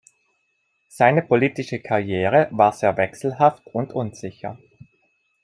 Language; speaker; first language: German; non-native, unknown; Italian